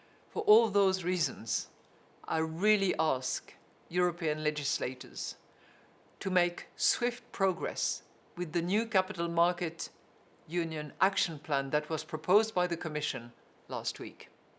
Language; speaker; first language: English; non-native, fluent; French